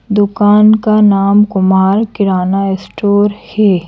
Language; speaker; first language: Hindi; native; Hindi